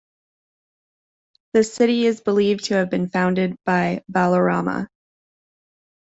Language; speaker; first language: English; native; English